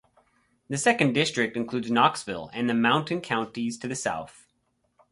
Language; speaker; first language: English; native; English